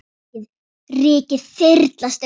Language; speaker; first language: Icelandic; native; Icelandic